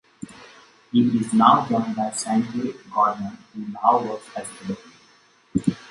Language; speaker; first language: English; non-native, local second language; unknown